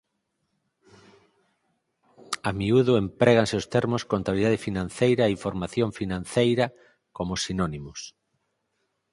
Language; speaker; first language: Galician; native; Galician